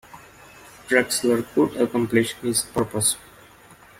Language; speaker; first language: English; non-native, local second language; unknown